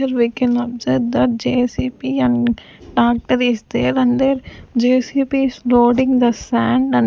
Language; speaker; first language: English; non-native, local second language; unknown